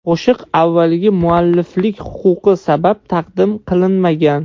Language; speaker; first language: Uzbek; non-native, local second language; Russian